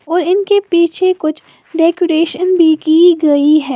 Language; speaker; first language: Hindi; native; Hindi